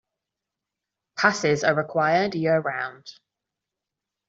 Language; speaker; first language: English; non-native, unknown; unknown